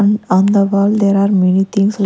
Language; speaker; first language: English; non-native, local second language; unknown